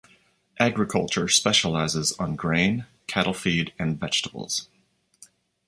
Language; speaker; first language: English; native; English